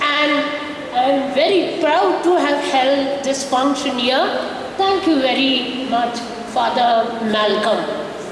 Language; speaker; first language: English; non-native, local second language; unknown